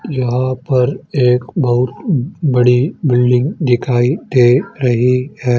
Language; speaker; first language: Hindi; native; Hindi